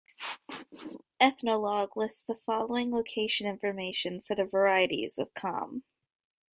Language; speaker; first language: English; native; English